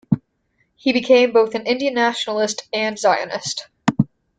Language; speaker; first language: English; native; English